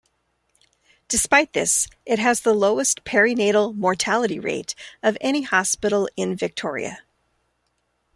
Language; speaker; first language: English; native; English